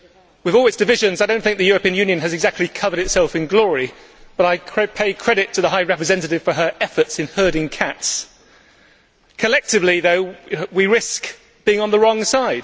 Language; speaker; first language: English; native; English